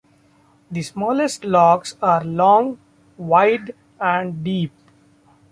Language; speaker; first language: English; non-native, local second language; Marathi